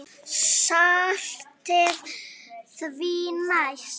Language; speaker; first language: Icelandic; native; Icelandic